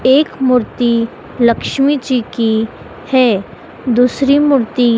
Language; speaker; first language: Hindi; native; Hindi